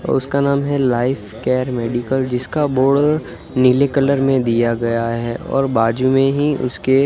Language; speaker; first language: Hindi; non-native, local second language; Gujarati